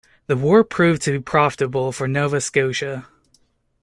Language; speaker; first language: English; native; English